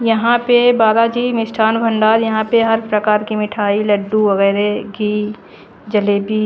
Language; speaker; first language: Hindi; native; Hindi